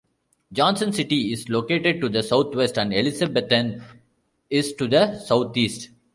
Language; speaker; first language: English; non-native, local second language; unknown